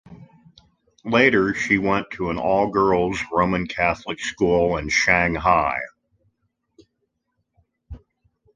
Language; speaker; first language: English; native; English